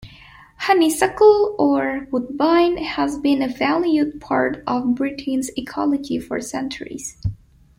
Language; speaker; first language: English; non-native, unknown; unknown